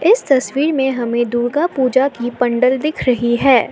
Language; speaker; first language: Hindi; non-native, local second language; Assamese